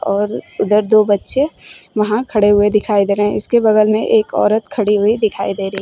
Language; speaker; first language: Hindi; native; Hindi